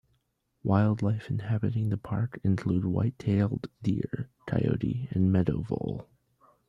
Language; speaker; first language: English; native; English